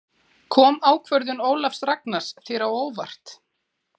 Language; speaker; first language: Icelandic; native; Icelandic